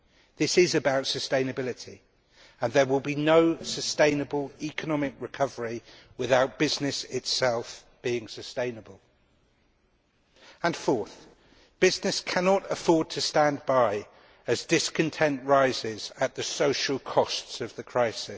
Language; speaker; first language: English; native; English